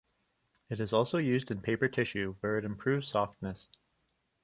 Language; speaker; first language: English; native; English